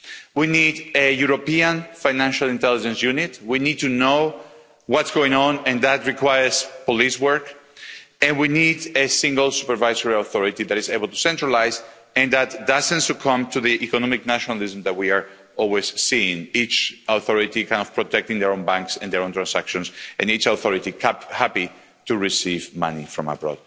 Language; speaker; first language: English; non-native, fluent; Spanish